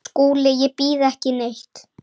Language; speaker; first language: Icelandic; native; Icelandic